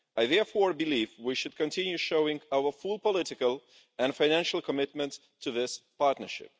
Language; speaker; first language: English; non-native, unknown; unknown